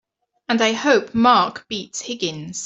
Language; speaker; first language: English; native; English